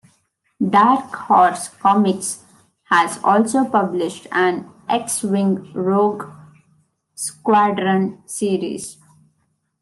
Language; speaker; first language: English; non-native, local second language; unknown